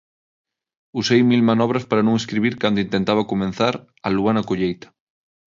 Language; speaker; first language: Galician; non-native, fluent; Spanish